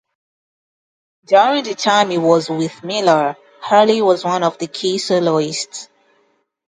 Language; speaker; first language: English; non-native, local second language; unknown